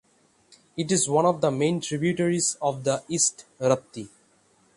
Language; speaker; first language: English; non-native, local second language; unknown